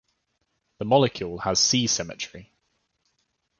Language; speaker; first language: English; native; English